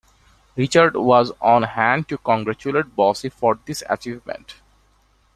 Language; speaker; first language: English; non-native, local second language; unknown